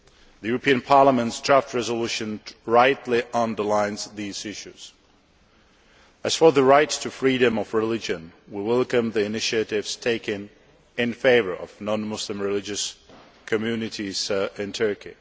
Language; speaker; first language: English; non-native, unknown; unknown